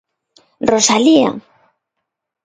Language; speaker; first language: Galician; non-native, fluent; Spanish